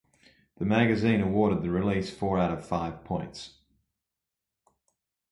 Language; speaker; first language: English; native; English